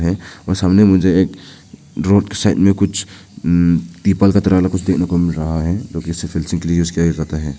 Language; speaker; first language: Hindi; non-native, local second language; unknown